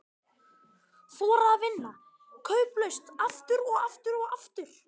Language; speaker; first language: Icelandic; native; Icelandic